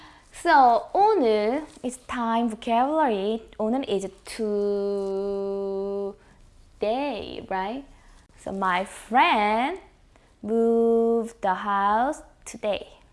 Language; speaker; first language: English; non-native, fluent; Korean